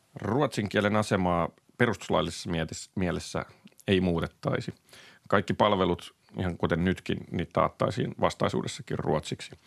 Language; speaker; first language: Finnish; native; Finnish